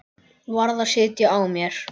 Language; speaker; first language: Icelandic; native; Icelandic